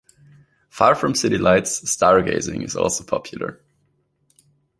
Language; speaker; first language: English; non-native, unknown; German